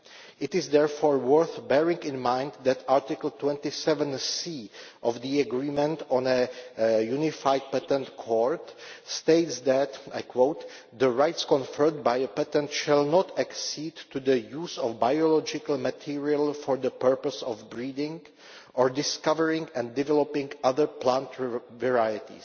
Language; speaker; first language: English; non-native, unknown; Czech